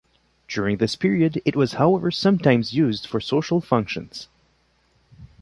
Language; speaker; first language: English; non-native, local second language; French